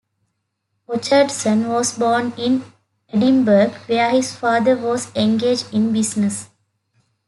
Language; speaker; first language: English; native; English